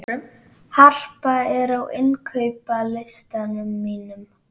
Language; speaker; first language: Icelandic; native; Icelandic